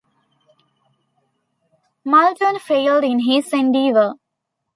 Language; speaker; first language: English; non-native, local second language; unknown